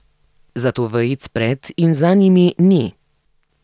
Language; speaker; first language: Slovenian; native; Slovenian